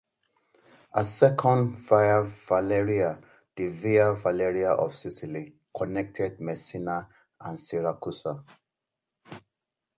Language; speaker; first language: English; non-native, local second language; Yoruba